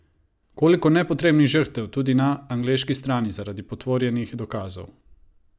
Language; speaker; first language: Slovenian; non-native, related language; Croatian